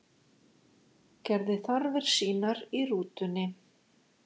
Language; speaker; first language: Icelandic; native; Icelandic